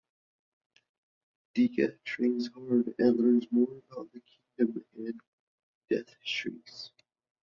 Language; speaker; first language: English; native; English